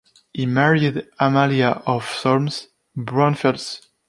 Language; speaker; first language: English; non-native, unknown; French